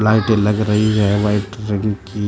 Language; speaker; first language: Hindi; native; Hindi